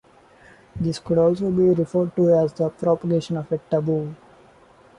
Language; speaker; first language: English; non-native, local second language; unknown